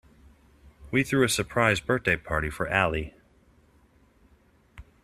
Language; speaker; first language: English; native; English